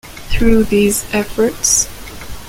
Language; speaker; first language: English; non-native, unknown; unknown